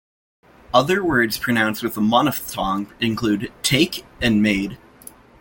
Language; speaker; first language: English; native; English